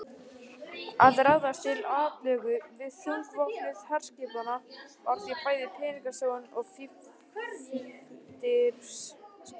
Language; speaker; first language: Icelandic; native; Icelandic